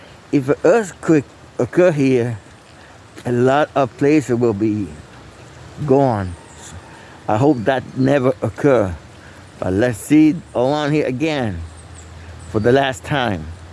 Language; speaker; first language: English; non-native, learner; Spanish